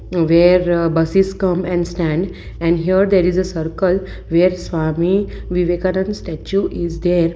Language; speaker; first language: English; non-native, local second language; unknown